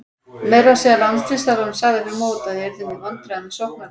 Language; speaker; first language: Icelandic; native; Icelandic